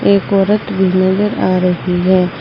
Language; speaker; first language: Hindi; native; Hindi